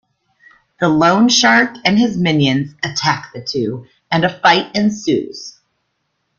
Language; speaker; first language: English; native; English